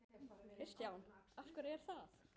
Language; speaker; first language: Icelandic; non-native, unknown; Chinese